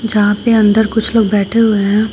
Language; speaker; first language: Hindi; native; Hindi